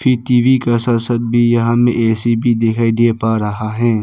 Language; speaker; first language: Hindi; non-native, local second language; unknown